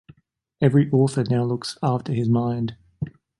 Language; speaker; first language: English; native; English